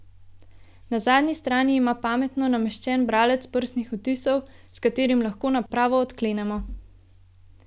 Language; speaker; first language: Slovenian; native; Slovenian